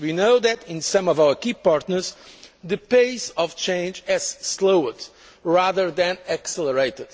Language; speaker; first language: English; non-native, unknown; Portuguese